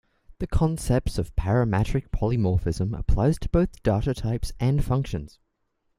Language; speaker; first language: English; native; English